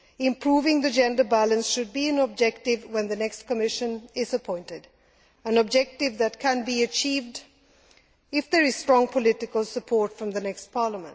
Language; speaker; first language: English; non-native, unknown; Swedish